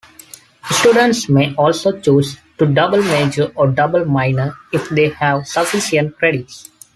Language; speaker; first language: English; non-native, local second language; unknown